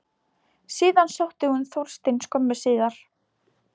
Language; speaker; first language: Icelandic; non-native, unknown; Polish